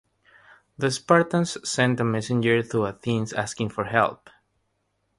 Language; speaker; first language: English; non-native, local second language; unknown